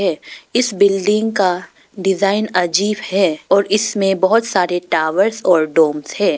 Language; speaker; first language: Hindi; non-native, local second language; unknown